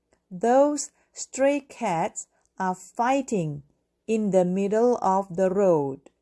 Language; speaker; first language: English; non-native, fluent; Korean